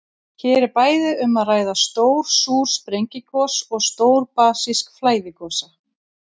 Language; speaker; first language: Icelandic; native; Icelandic